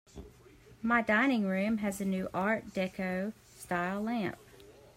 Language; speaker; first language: English; native; English